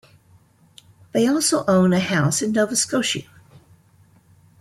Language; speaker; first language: English; native; English